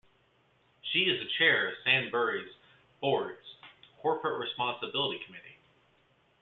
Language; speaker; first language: English; native; English